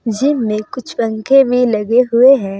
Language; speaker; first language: Hindi; native; Hindi